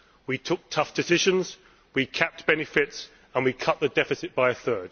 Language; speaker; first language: English; native; English